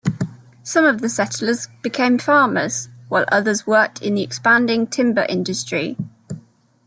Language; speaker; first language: English; native; English